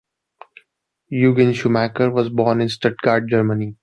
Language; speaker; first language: English; non-native, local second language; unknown